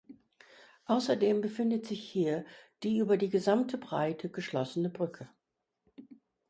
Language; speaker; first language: German; non-native, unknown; English